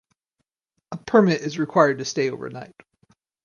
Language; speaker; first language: English; native; English